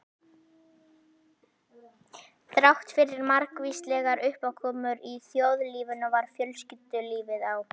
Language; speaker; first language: Icelandic; native; Icelandic